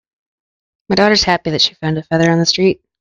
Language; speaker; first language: English; native; English